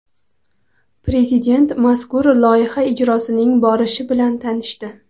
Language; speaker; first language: Uzbek; non-native, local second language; Kara-Kalpak